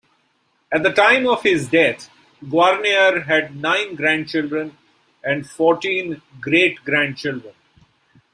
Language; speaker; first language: English; non-native, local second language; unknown